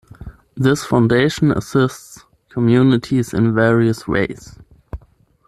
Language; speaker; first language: English; non-native, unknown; German